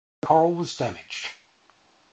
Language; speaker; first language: English; native; English